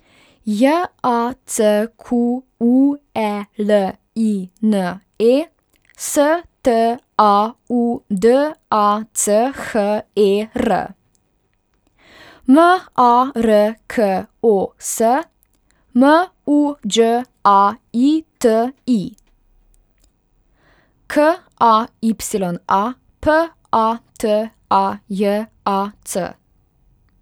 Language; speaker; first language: Slovenian; non-native, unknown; Hungarian